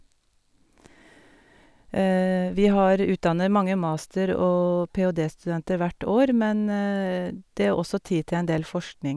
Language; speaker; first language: Norwegian; native; Norwegian